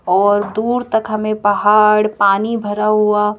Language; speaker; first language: Hindi; native; Hindi